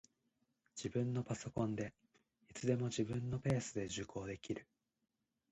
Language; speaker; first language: Japanese; native; Japanese